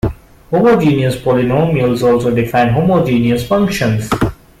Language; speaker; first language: English; non-native, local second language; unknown